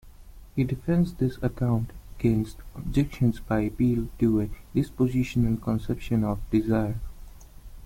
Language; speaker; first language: English; non-native, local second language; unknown